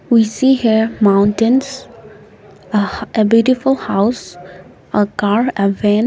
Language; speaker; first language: English; non-native, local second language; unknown